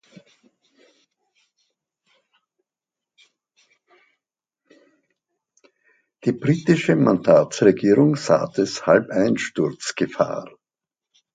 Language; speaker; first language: German; native; German